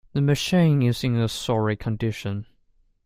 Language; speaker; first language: English; non-native, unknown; Chinese